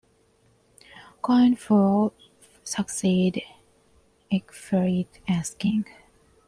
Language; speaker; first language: English; non-native, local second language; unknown